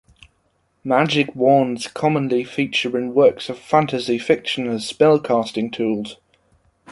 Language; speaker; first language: English; non-native, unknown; German